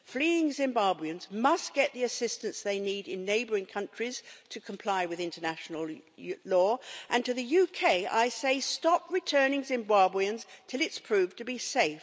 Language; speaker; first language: English; native; English